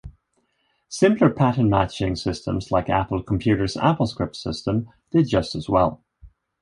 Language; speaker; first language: English; non-native, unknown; Swedish